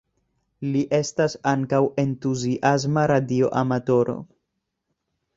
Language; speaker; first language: Esperanto; non-native, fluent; Spanish